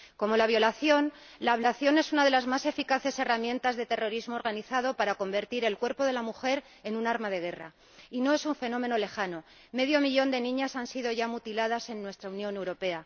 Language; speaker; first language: Spanish; native; Spanish